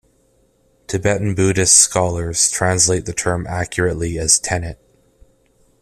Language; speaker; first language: English; native; English